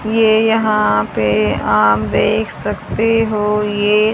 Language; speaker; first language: Hindi; native; Hindi